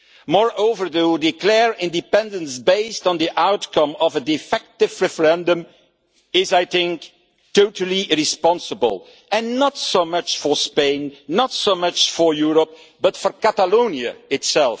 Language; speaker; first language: English; non-native, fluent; Dutch